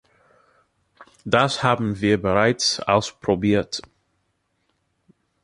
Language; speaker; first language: German; non-native, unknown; English